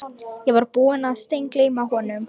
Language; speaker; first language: Icelandic; non-native, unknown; Lithuanian